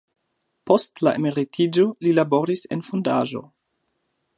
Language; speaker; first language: Esperanto; non-native, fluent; German